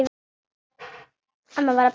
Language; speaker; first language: Icelandic; native; Icelandic